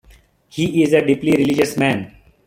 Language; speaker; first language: English; non-native, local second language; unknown